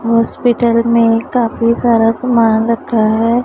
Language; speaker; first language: Hindi; non-native, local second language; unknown